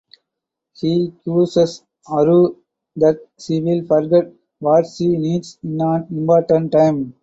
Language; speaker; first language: English; non-native, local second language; Tamil